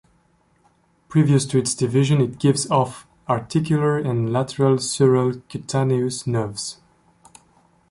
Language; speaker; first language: English; non-native, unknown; French